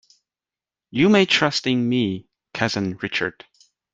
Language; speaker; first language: English; non-native, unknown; Chinese